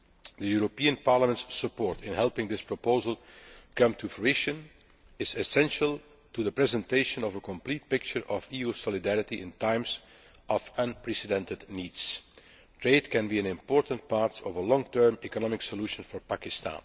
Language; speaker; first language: English; non-native, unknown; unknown